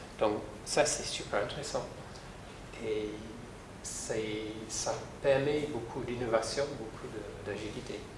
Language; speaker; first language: French; non-native, fluent; English